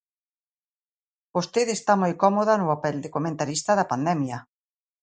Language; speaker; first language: Galician; native; Galician